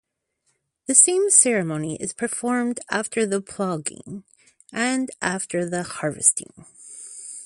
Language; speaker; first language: English; native; English